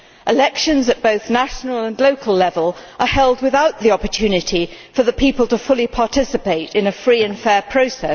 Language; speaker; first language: English; native; English